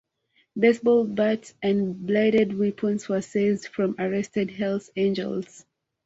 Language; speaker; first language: English; non-native, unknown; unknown